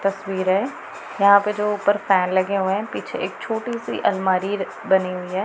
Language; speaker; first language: Hindi; non-native, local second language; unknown